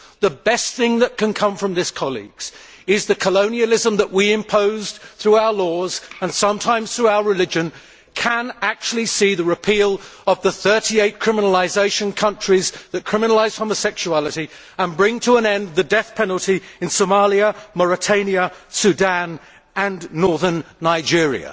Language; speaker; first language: English; native; English